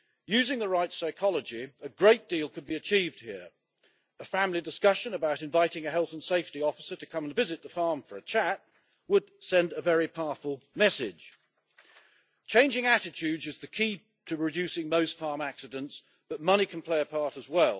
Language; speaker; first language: English; native; English